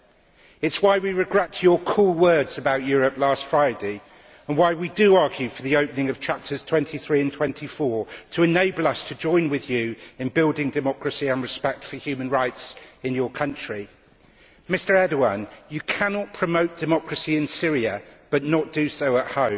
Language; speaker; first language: English; native; English